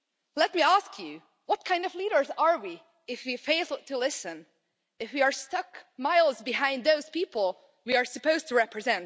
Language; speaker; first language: English; non-native, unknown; Hungarian